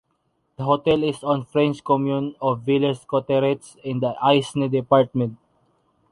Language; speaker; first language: English; non-native, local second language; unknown